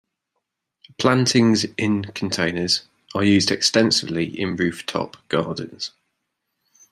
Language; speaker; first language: English; native; English